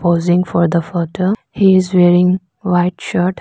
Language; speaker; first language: English; non-native, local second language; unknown